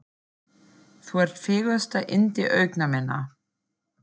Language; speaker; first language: Icelandic; non-native, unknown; German